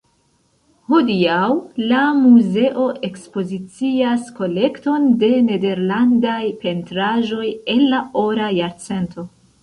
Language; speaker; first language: Esperanto; non-native, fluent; Central Kurdish